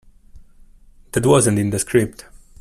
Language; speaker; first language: English; non-native, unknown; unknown